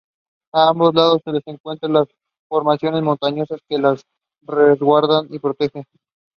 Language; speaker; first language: English; non-native, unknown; Spanish